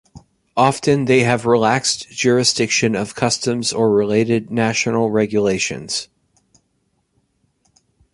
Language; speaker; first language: English; native; English